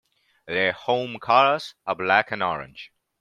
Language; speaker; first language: English; non-native, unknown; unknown